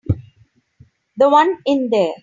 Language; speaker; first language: English; non-native, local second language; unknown